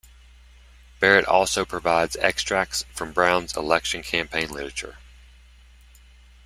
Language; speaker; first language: English; native; English